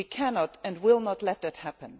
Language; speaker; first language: English; non-native, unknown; German